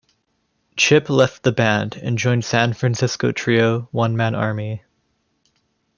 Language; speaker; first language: English; native; English